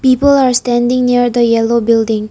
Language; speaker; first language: English; non-native, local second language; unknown